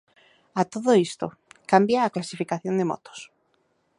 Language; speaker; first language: Galician; native; Galician